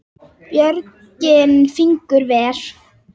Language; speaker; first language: Icelandic; native; Icelandic